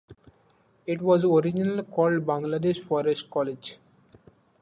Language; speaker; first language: English; non-native, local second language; Marathi